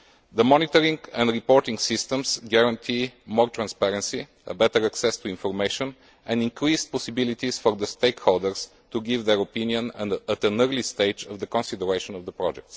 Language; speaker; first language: English; non-native, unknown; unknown